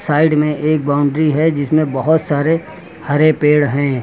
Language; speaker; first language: Hindi; native; Hindi